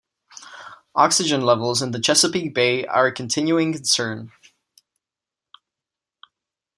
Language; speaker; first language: English; non-native, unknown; Czech